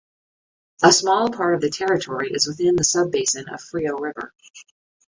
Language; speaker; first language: English; native; English